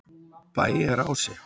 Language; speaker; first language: Icelandic; native; Icelandic